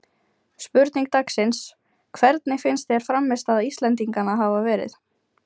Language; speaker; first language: Icelandic; non-native, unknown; Ukrainian